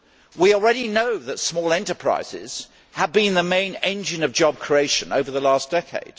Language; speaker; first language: English; native; English